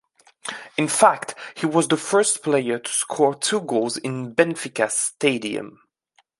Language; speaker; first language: English; non-native, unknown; French